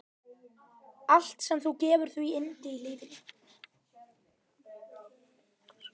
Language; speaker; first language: Icelandic; native; Icelandic